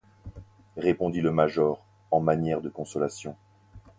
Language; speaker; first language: French; native; French